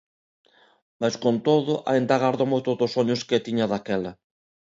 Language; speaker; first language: Galician; non-native, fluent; Spanish